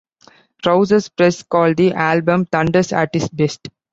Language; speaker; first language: English; non-native, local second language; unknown